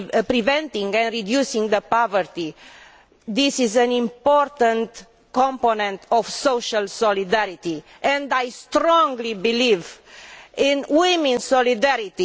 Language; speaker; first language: English; non-native, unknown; Romanian